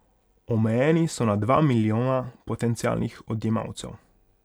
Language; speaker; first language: Slovenian; non-native, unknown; Hungarian